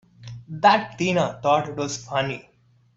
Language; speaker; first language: English; non-native, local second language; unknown